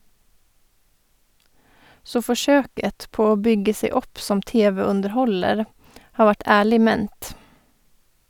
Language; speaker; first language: Norwegian; non-native, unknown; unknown